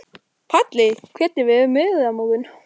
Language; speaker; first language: Icelandic; non-native, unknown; German